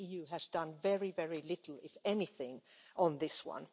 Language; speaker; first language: English; non-native, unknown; Finnish